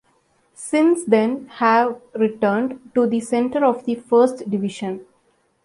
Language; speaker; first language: English; non-native, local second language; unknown